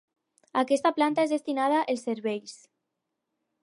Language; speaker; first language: Catalan; non-native, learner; Spanish